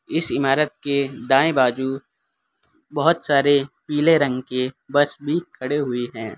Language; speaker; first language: Hindi; non-native, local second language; Gujarati